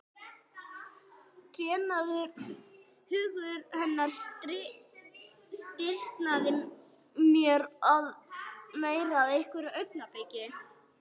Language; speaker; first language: Icelandic; non-native, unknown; English